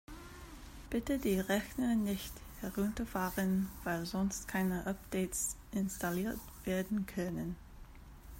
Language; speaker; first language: German; non-native, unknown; English